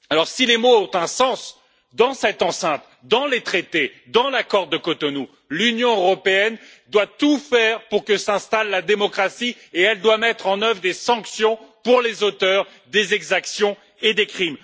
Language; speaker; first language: French; native; French